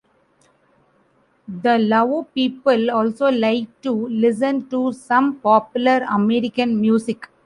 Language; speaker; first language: English; non-native, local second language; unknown